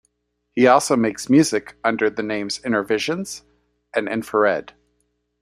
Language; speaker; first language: English; native; English